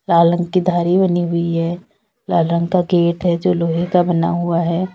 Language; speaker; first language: Hindi; native; Hindi